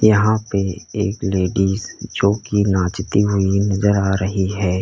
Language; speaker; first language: Hindi; native; Hindi